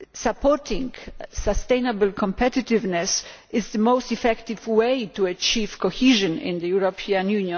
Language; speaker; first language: English; non-native, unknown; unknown